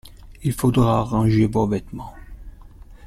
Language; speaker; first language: French; non-native, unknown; Italian